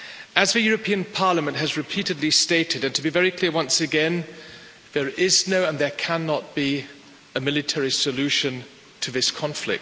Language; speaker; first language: English; non-native, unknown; German